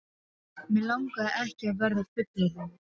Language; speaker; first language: Icelandic; non-native, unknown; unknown